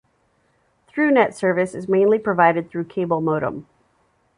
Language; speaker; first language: English; native; English